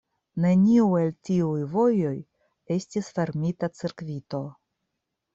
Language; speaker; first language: Esperanto; non-native, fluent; Russian